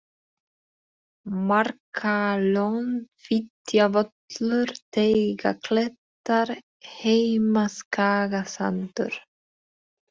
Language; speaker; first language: Icelandic; non-native, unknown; Polish